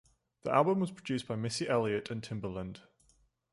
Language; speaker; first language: English; native; English